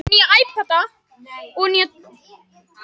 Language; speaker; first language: Icelandic; non-native, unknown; Japanese